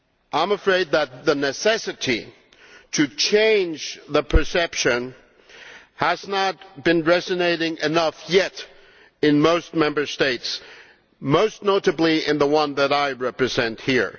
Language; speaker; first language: English; non-native, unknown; German